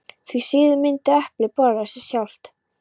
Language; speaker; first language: Icelandic; non-native, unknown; Polish